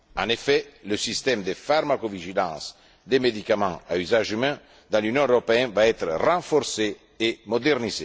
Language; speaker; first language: French; non-native, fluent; Italian